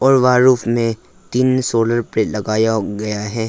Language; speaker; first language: Hindi; non-native, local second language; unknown